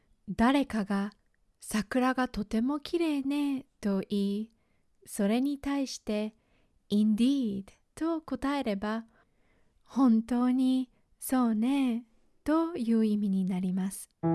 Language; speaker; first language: Japanese; native; Japanese